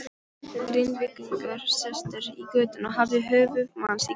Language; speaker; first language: Icelandic; non-native, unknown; Polish